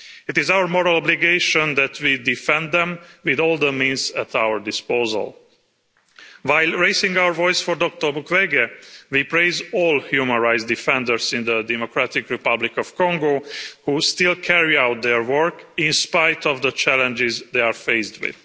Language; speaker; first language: English; non-native, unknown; Hungarian